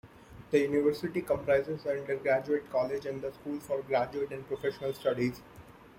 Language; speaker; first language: English; non-native, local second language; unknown